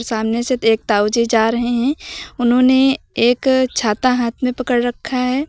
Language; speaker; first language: Hindi; native; Hindi